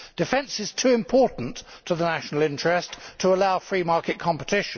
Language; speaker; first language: English; native; English